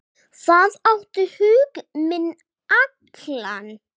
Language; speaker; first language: Icelandic; non-native, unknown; English